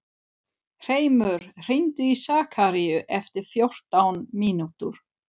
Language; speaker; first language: Icelandic; non-native, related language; Swedish